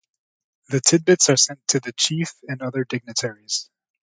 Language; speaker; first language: English; native; English